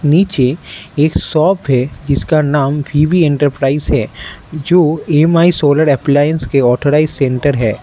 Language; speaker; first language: Hindi; non-native, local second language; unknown